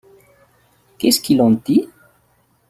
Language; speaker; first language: French; non-native, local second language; Malagasy